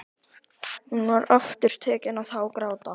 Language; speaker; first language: Icelandic; native; Icelandic